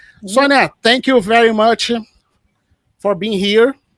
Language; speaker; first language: English; non-native, fluent; Portuguese